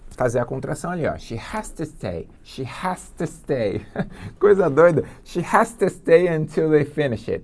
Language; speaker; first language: English; non-native, fluent; Portuguese